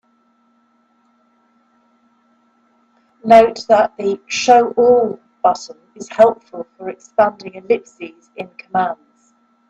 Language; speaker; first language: English; native; English